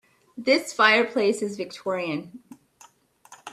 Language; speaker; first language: English; native; English